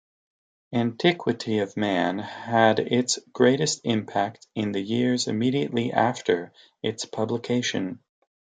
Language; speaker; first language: English; native; English